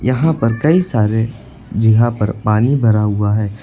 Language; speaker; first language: Hindi; native; Hindi